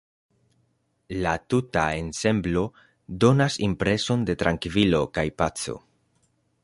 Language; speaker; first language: Esperanto; non-native, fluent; Spanish